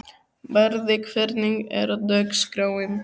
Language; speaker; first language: Icelandic; native; Icelandic